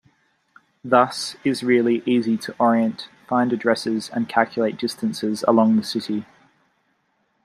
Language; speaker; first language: English; native; English